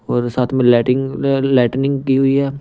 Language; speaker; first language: Hindi; non-native, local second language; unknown